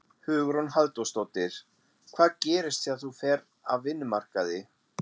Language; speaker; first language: Icelandic; non-native, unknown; German